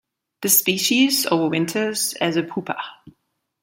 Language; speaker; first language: English; non-native, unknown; German